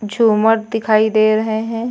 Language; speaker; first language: Hindi; native; Hindi